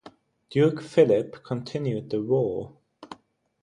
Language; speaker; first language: English; non-native, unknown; German